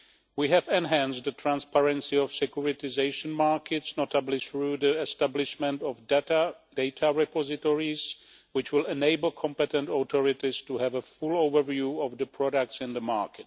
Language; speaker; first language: English; non-native, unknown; Czech